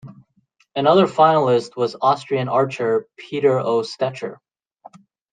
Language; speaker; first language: English; native; English